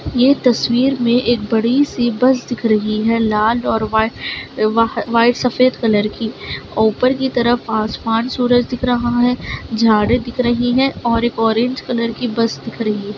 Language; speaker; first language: Hindi; non-native, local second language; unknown